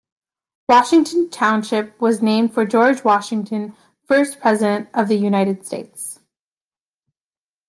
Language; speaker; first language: English; native; English